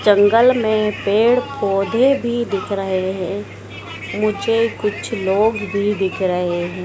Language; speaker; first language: Hindi; native; Hindi